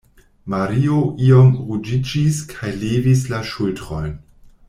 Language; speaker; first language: Esperanto; non-native, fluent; German